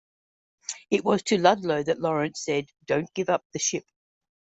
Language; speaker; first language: English; native; English